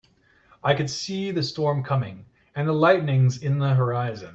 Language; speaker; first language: English; native; English